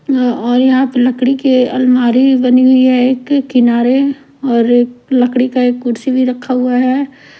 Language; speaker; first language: Hindi; non-native, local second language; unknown